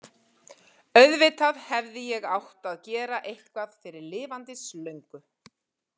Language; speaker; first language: Icelandic; native; Icelandic